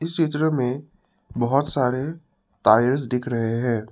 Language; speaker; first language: Hindi; non-native, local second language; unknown